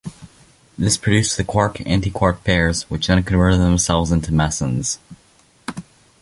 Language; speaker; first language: English; native; English